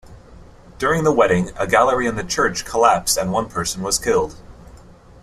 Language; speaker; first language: English; native; English